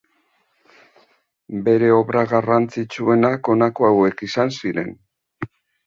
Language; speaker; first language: Basque; native; Basque